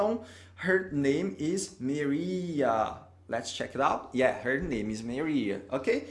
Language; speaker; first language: English; non-native, fluent; Portuguese